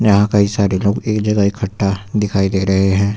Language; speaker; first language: Hindi; native; Hindi